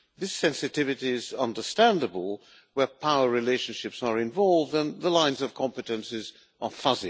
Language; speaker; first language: English; non-native, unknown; Hungarian